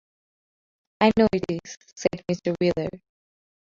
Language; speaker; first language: English; non-native, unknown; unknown